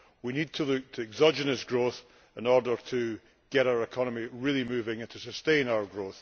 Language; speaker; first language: English; native; English